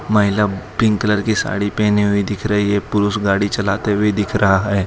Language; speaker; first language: Hindi; non-native, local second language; Gujarati